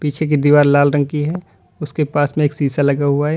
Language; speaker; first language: Hindi; native; Hindi